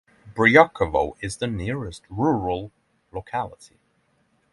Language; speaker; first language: English; non-native, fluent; Norwegian